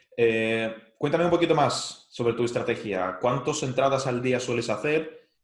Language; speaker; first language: Spanish; non-native, fluent; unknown